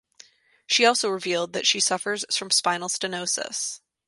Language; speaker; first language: English; native; English